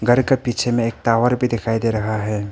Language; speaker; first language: Hindi; non-native, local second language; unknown